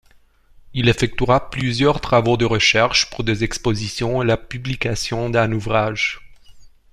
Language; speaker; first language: French; non-native, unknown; Romanian